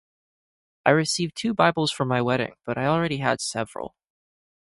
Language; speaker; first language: English; native; English